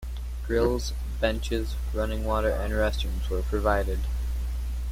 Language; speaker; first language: English; native; English